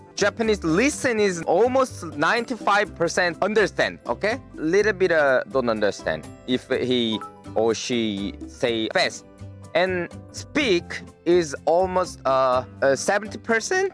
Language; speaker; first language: English; non-native, learner; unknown